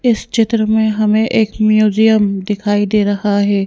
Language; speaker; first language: Hindi; native; Hindi